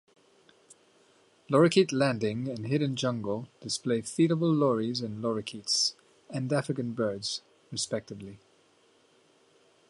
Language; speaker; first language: English; native; English